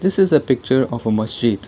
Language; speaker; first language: English; non-native, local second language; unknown